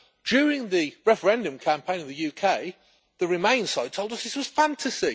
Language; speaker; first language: English; native; English